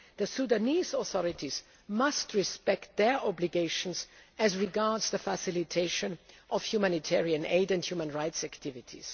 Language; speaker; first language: English; non-native, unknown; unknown